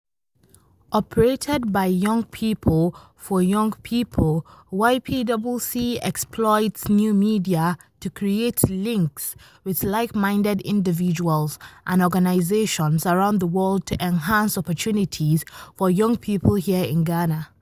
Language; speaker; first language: English; non-native, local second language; Hausa